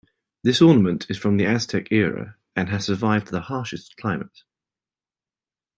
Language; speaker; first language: English; native; English